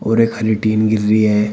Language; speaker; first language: Hindi; native; Hindi